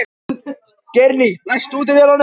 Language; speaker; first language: Icelandic; non-native, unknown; Japanese